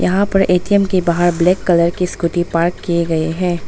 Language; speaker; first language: Hindi; non-native, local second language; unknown